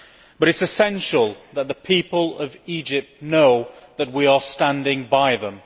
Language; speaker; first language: English; native; English